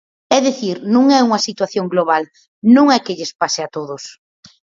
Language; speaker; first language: Galician; native; Galician